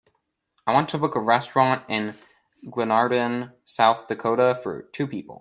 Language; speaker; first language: English; native; English